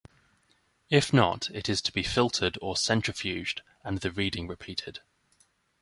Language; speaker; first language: English; native; English